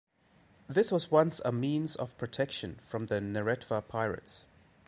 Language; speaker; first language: English; native; English